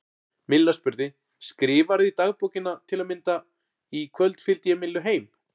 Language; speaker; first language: Icelandic; native; Icelandic